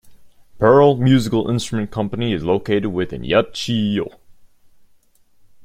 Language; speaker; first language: English; native; English